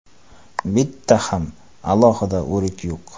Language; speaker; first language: Uzbek; non-native, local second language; Kara-Kalpak